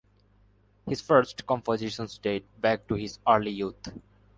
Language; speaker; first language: English; non-native, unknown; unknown